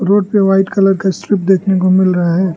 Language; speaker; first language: Hindi; non-native, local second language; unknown